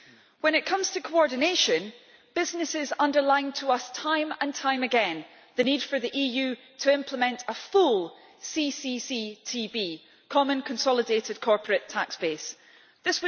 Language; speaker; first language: English; native; English